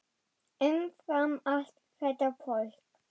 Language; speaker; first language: Icelandic; non-native, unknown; German